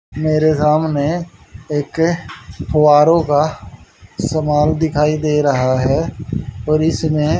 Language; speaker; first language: Hindi; native; Hindi